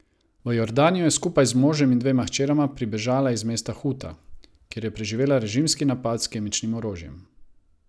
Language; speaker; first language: Slovenian; non-native, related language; Croatian